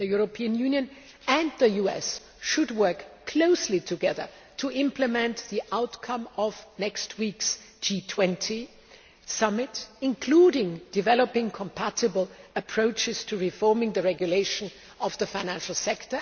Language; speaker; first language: English; non-native, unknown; German